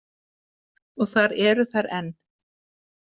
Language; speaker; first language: Icelandic; native; Icelandic